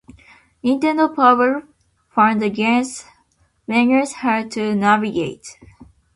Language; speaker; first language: English; non-native, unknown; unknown